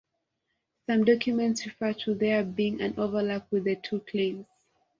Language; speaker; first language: English; non-native, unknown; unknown